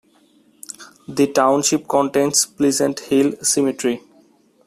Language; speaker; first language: English; non-native, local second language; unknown